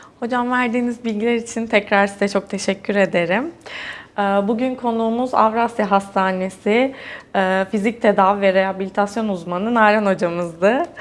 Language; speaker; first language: Turkish; native; Turkish